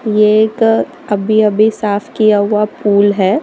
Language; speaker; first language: Hindi; non-native, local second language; Gujarati